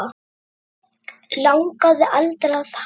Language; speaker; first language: Icelandic; native; Icelandic